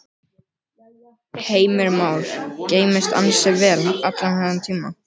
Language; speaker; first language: Icelandic; native; Icelandic